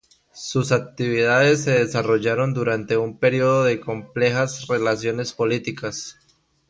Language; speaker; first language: Spanish; native; Spanish